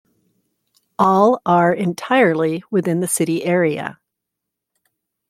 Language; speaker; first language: English; native; English